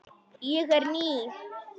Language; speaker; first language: Icelandic; non-native, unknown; Polish